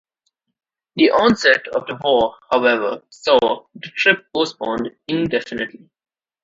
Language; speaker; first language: English; non-native, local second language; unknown